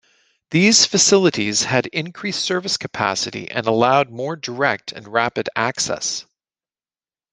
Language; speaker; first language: English; native; English